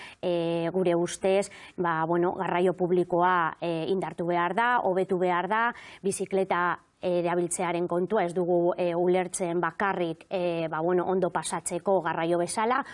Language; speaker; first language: Basque; non-native, local second language; Spanish